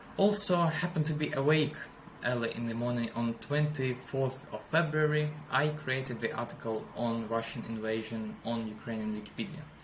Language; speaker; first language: English; non-native, fluent; Ukrainian